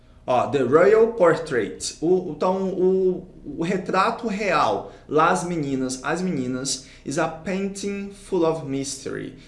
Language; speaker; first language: English; non-native, fluent; Portuguese